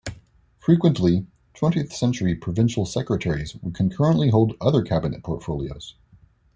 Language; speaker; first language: English; native; English